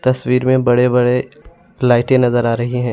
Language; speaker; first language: Hindi; non-native, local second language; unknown